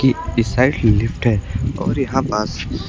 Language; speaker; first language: Hindi; native; Hindi